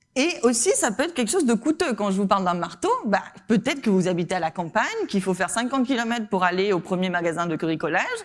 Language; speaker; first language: French; non-native, fluent; Spanish